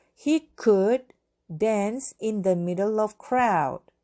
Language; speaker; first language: English; non-native, fluent; Korean